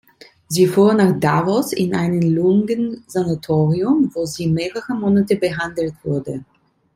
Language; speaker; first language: German; non-native, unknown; Italian